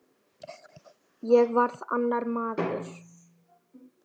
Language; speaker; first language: Icelandic; native; Icelandic